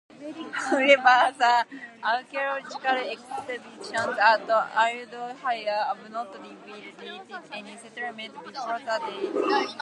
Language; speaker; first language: English; non-native, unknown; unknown